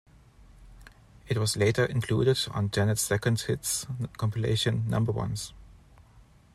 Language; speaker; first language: English; non-native, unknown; German